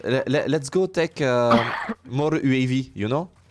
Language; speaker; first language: English; non-native, learner; French